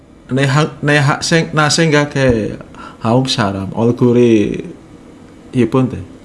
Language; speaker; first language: Korean; non-native, learner; Indonesian